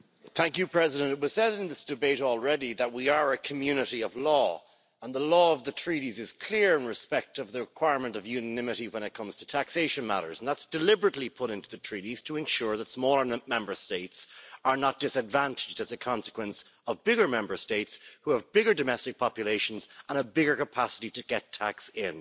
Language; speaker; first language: English; native; English